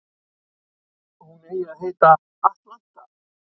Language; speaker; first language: Icelandic; native; Icelandic